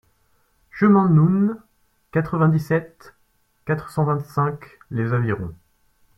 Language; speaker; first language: French; native; French